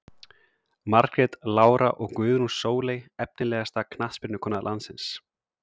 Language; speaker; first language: Icelandic; native; Icelandic